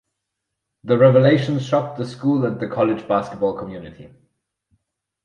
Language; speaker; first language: English; non-native, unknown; German